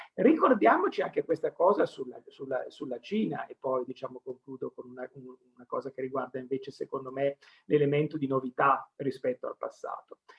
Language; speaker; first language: Italian; native; Italian